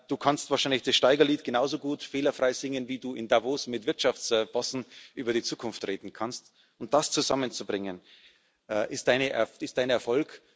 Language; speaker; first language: German; native; German